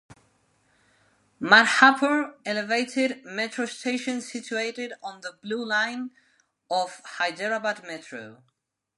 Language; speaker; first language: English; non-native, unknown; Spanish